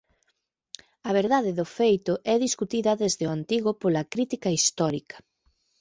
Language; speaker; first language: Galician; native; Galician